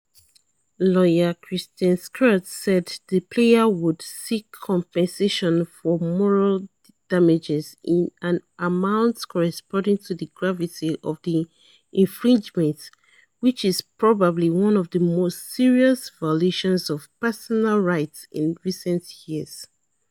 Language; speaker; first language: English; non-native, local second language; Yoruba